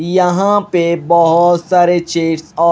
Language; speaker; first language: Hindi; non-native, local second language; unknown